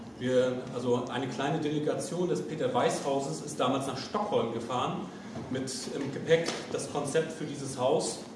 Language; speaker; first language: German; native; German